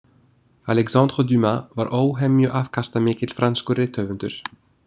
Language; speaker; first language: Icelandic; non-native, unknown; English